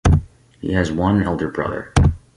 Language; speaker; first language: English; native; English